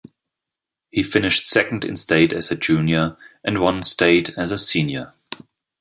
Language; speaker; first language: English; non-native, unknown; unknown